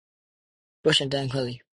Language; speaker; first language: English; non-native, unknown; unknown